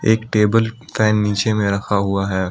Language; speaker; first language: Hindi; non-native, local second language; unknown